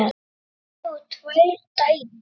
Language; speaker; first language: Icelandic; native; Icelandic